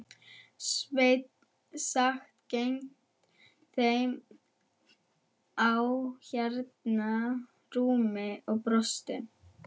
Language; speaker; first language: Icelandic; non-native, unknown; German